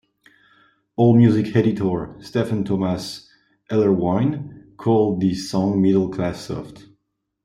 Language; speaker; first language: English; non-native, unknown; French